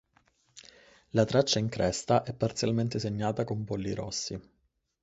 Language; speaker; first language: Italian; native; Italian